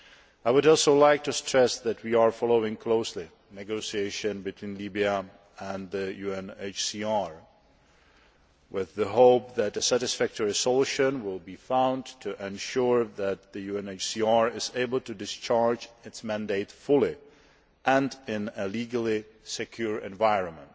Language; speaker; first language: English; non-native, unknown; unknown